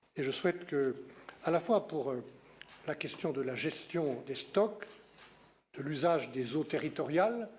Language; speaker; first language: French; native; French